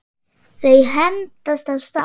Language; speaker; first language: Icelandic; non-native, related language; Swedish